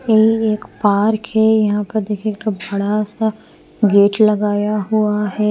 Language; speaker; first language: Hindi; non-native, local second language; Bhojpuri